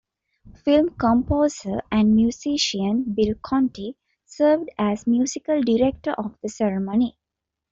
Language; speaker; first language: English; non-native, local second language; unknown